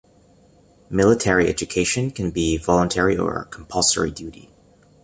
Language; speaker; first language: English; native; English